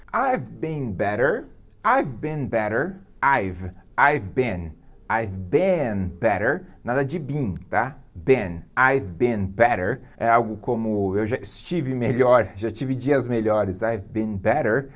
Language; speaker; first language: English; non-native, fluent; Portuguese